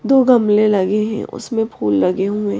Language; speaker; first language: Hindi; native; Hindi